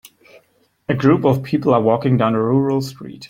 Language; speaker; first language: English; non-native, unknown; German